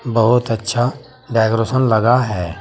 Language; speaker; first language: Hindi; native; Hindi